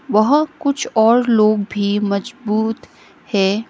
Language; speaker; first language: Hindi; non-native, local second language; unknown